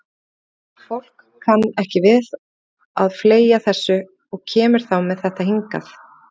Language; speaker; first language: Icelandic; native; Icelandic